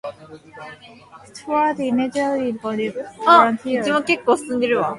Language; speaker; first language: English; non-native, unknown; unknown